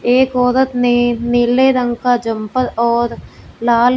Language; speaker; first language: Hindi; non-native, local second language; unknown